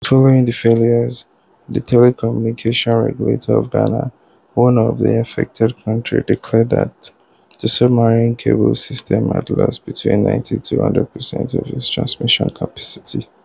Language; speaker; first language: English; non-native, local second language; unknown